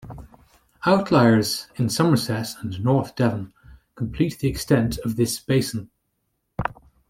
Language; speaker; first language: English; native; English